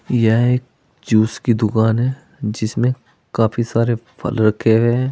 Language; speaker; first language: Hindi; native; Hindi